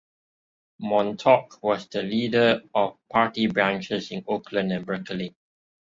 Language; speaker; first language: English; non-native, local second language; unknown